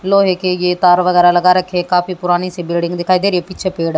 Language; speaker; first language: Hindi; native; Hindi